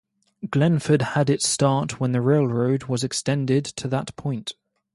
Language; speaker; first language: English; native; English